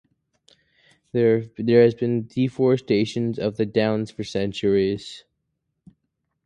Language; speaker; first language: English; native; English